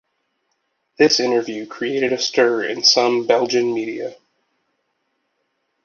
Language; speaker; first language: English; native; English